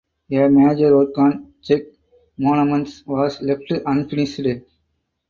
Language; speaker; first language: English; non-native, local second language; Tamil